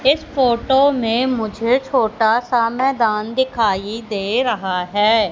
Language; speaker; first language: Hindi; native; Hindi